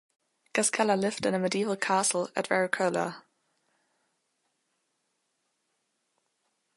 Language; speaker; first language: English; non-native, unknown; German